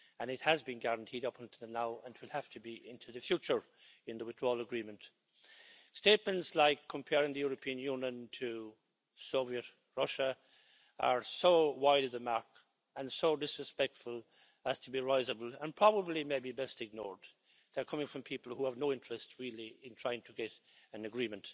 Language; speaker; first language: English; native; English